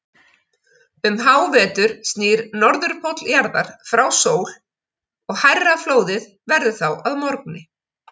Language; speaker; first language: Icelandic; native; Icelandic